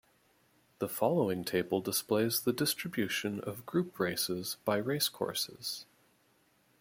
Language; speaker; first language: English; native; English